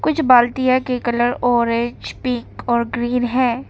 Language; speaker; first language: Hindi; non-native, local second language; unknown